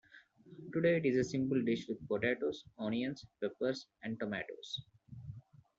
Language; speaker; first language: English; non-native, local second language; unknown